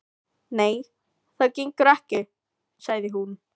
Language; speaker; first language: Icelandic; non-native, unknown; Filipino